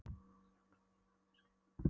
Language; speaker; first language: Icelandic; non-native, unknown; Polish